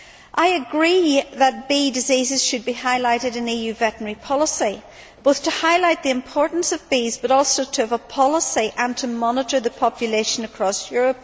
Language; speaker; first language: English; native; English